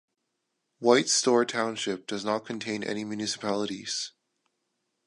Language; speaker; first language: English; non-native, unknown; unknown